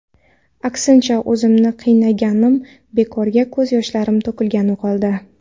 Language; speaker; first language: Uzbek; non-native, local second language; Kara-Kalpak